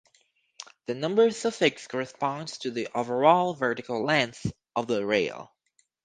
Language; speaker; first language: English; native; English